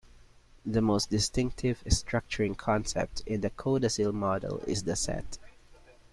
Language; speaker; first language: English; non-native, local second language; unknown